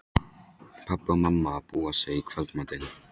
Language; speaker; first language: Icelandic; non-native, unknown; Polish